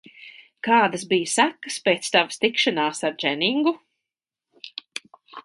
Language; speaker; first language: Latvian; native; Latvian